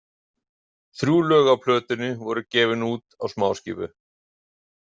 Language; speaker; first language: Icelandic; native; Icelandic